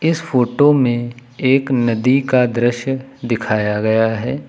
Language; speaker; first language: Hindi; native; Hindi